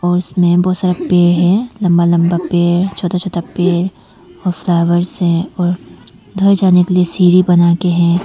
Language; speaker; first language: Hindi; non-native, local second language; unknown